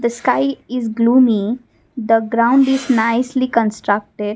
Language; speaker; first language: English; non-native, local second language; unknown